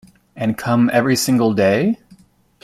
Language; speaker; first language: English; native; English